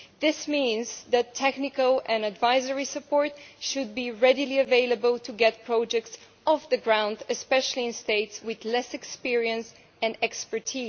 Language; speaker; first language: English; non-native, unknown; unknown